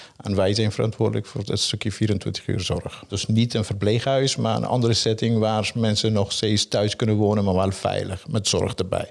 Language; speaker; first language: Dutch; non-native, fluent; Persian